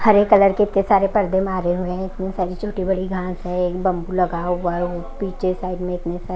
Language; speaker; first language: Hindi; native; Hindi